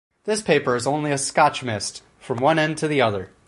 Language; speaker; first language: English; native; English